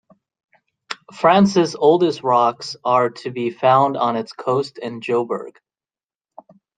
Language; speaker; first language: English; native; English